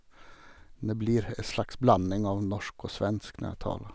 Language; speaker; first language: Norwegian; non-native, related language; Swedish